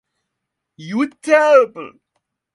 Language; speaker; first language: English; non-native, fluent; Norwegian